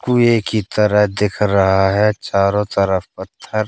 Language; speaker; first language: Hindi; native; Hindi